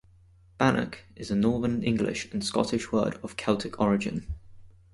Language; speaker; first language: English; native; English